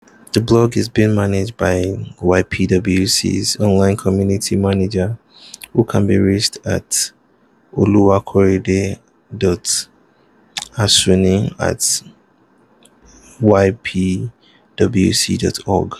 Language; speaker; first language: English; non-native, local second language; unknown